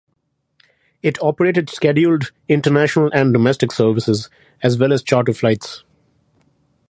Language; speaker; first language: English; non-native, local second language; Bangla